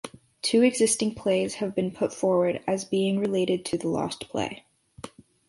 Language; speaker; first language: English; native; English